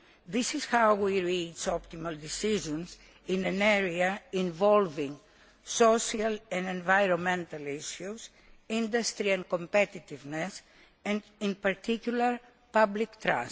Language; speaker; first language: English; non-native, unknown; Greek